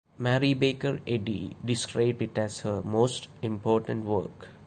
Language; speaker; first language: English; non-native, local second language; Malayalam